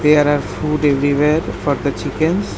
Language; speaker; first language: English; non-native, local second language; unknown